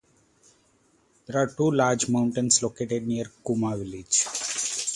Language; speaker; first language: English; non-native, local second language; Kannada